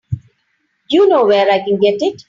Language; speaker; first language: English; non-native, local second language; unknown